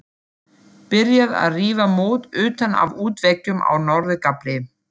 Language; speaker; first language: Icelandic; non-native, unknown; German